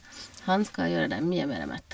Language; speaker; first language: Norwegian; non-native, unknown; Hungarian